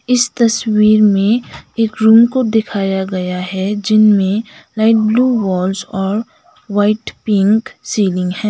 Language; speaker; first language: Hindi; non-native, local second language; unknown